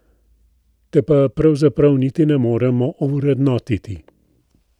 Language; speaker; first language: Slovenian; native; Slovenian